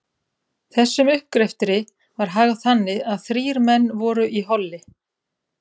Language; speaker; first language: Icelandic; native; Icelandic